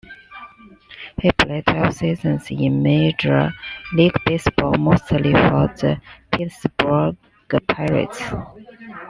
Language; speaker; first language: English; non-native, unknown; Chinese